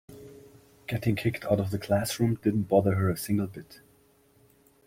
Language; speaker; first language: English; non-native, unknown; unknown